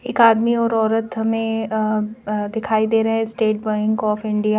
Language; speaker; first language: Hindi; native; Hindi